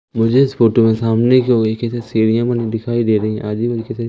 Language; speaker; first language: Hindi; native; Hindi